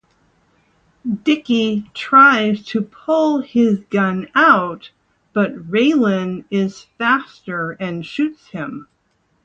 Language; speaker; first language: English; native; English